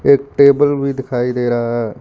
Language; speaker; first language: Hindi; non-native, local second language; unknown